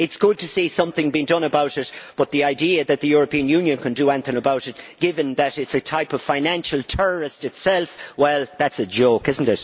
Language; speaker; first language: English; native; English